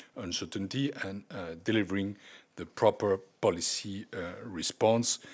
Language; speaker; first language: English; non-native, fluent; French